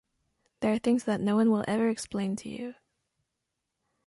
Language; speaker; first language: English; non-native, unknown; French